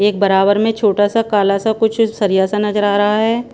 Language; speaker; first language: Hindi; non-native, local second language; Punjabi